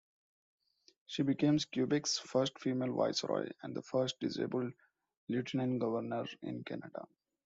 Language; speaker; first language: English; non-native, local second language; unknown